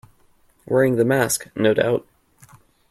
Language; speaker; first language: English; native; English